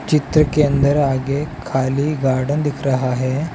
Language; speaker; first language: Hindi; non-native, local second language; Gujarati